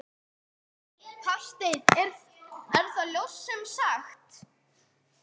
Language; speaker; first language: Icelandic; non-native, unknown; English